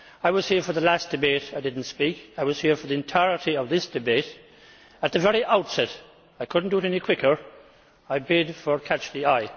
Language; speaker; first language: English; native; English